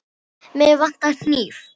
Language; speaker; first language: Icelandic; non-native, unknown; Filipino